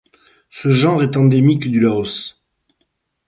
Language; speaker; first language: French; native; French